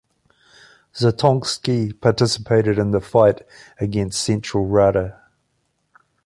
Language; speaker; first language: English; native; English